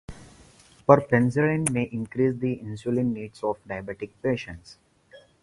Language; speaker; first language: English; non-native, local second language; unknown